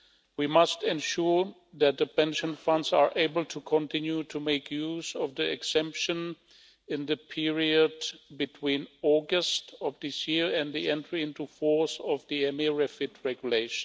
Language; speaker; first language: English; non-native, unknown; Czech